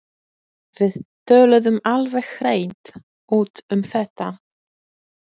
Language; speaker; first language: Icelandic; non-native, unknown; Polish